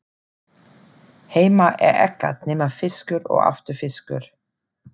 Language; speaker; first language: Icelandic; non-native, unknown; German